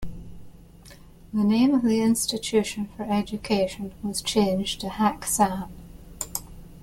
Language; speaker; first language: English; native; English